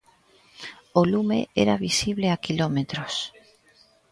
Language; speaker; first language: Galician; native; Galician